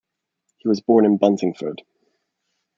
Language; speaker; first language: English; native; English